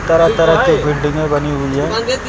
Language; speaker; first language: Hindi; native; Hindi